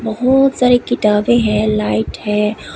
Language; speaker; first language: Hindi; non-native, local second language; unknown